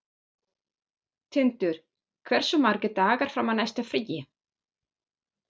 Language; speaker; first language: Icelandic; non-native, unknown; German